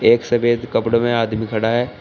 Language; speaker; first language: Hindi; native; Hindi